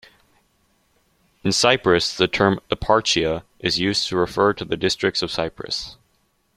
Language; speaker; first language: English; native; English